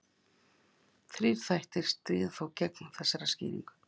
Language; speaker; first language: Icelandic; native; Icelandic